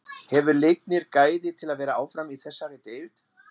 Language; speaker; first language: Icelandic; non-native, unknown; German